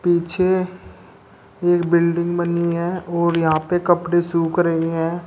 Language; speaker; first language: Hindi; native; Hindi